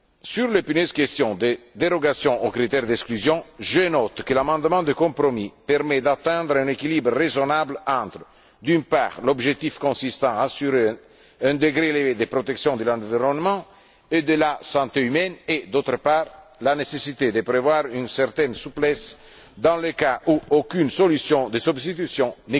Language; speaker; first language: French; non-native, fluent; Italian